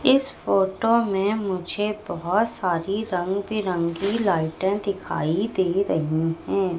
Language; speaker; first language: Hindi; native; Hindi